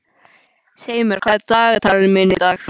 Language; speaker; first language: Icelandic; non-native, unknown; English